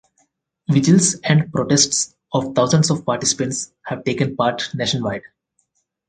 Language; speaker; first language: English; non-native, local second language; Telugu